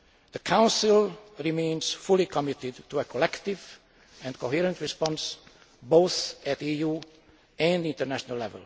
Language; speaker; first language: English; non-native, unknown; Hungarian